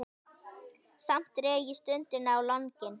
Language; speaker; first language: Icelandic; native; Icelandic